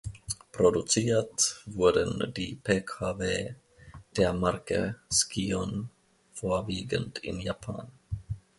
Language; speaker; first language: German; non-native, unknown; Finnish